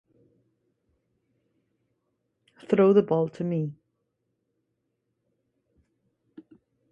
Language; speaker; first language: English; non-native, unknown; Arabic